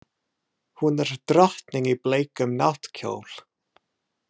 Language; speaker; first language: Icelandic; non-native, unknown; English